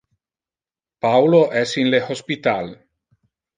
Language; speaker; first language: Interlingua; non-native, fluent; Italian